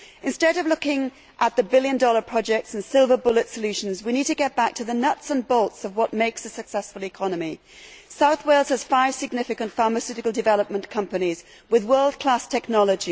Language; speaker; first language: English; native; English